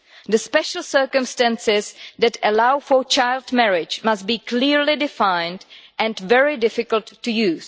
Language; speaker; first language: English; non-native, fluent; Czech